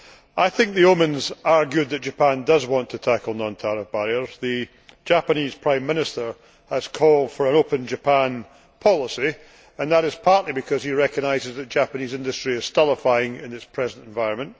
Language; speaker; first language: English; native; English